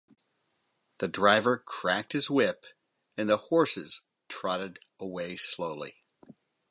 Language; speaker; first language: English; native; English